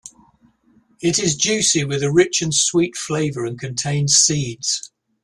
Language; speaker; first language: English; native; English